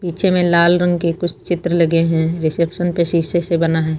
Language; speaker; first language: Hindi; native; Hindi